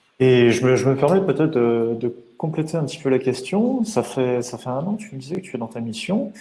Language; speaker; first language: French; native; French